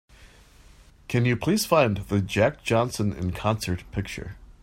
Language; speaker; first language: English; native; English